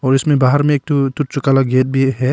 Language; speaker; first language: Hindi; non-native, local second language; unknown